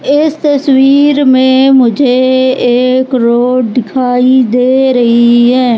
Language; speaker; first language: Hindi; native; Hindi